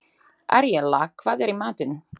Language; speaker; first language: Icelandic; non-native, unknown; Slovak